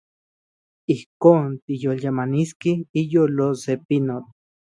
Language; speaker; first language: Central Puebla Nahuatl; native; Central Puebla Nahuatl